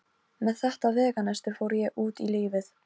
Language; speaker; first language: Icelandic; non-native, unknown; Polish